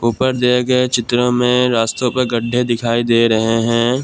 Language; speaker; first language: Hindi; non-native, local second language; Assamese